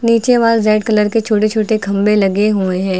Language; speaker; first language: Hindi; native; Hindi